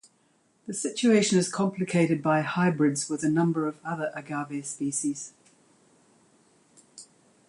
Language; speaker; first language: English; native; English